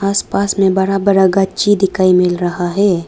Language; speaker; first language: Hindi; non-native, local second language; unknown